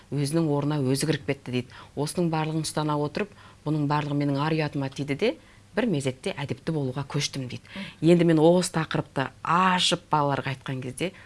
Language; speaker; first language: Kazakh; native; Kazakh